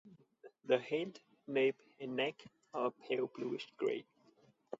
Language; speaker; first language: English; non-native, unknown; Vietnamese